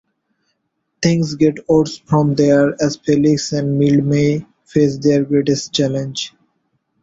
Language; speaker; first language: English; non-native, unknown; Bangla